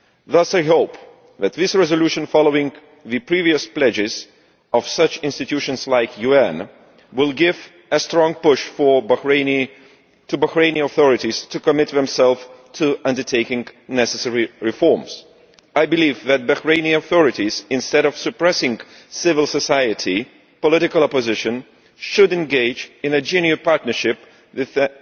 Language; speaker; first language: English; non-native, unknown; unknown